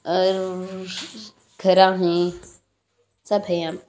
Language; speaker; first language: Hindi; native; Hindi